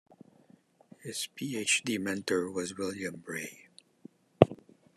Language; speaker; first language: English; non-native, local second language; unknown